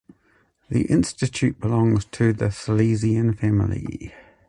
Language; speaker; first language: English; native; English